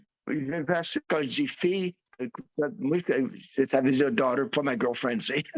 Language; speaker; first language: French; non-native, learner; English